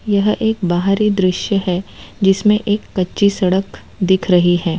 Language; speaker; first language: Hindi; non-native, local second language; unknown